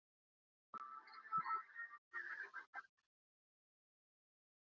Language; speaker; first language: Icelandic; non-native, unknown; Polish